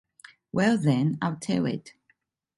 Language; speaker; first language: English; non-native, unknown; Italian